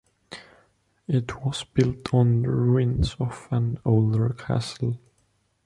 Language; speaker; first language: English; non-native, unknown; Estonian